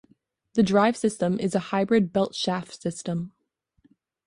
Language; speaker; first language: English; native; English